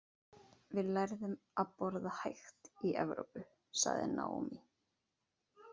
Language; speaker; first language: Icelandic; native; Icelandic